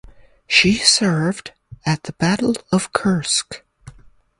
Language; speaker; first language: English; native; English